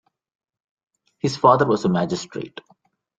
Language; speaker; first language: English; non-native, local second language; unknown